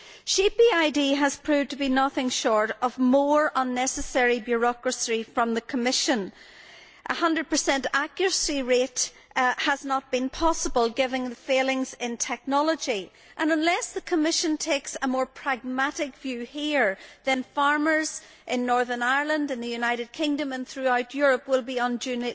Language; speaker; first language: English; native; English